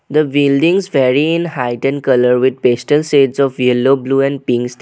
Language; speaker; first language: English; non-native, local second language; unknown